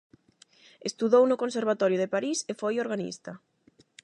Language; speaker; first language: Galician; non-native, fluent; Spanish